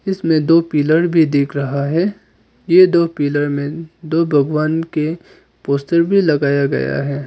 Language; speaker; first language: Hindi; non-native, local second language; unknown